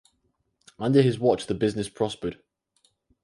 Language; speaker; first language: English; native; English